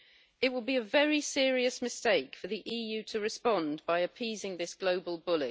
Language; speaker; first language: English; native; English